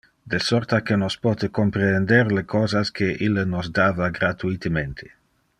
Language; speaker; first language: Interlingua; non-native, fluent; Dutch